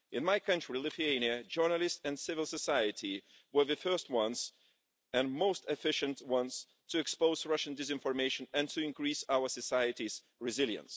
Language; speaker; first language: English; non-native, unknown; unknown